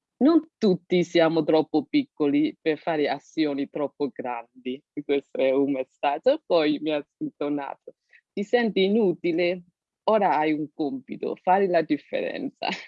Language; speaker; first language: Italian; non-native, fluent; Burmese